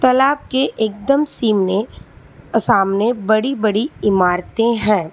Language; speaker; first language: Hindi; non-native, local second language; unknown